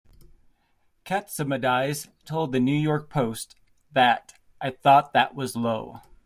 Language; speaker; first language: English; native; English